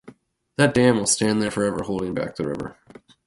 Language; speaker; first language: English; native; English